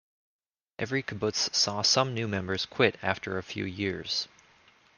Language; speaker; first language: English; native; English